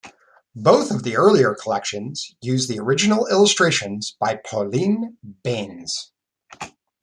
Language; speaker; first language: English; native; English